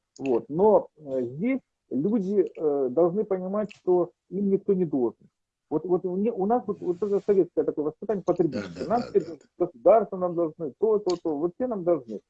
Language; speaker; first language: Russian; native; Russian